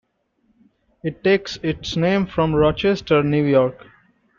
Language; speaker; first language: English; non-native, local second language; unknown